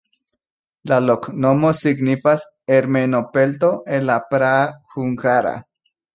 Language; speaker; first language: Esperanto; non-native, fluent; Spanish